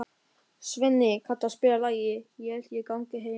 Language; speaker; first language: Icelandic; non-native, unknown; German